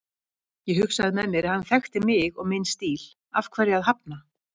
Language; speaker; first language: Icelandic; native; Icelandic